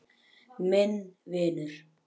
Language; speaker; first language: Icelandic; native; Icelandic